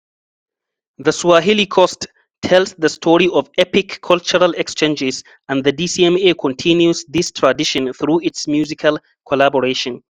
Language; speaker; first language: English; non-native, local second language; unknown